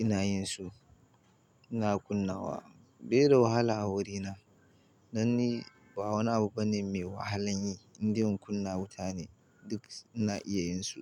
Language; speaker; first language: Hausa; native; Hausa